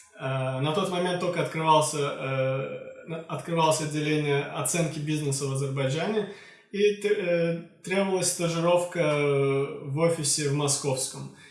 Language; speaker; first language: Russian; non-native, local second language; Azerbaijani